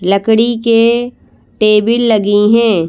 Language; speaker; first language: Hindi; native; Hindi